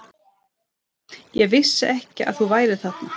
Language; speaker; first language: Icelandic; non-native, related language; Swedish